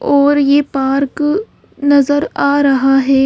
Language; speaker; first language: Hindi; native; Hindi